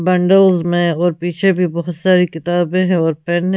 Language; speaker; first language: Hindi; non-native, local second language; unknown